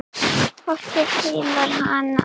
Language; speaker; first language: Icelandic; non-native, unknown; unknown